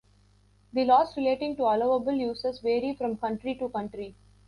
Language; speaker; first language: English; non-native, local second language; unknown